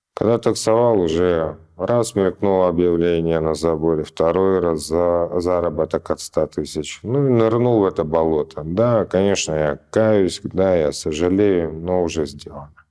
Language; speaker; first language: Russian; native; Russian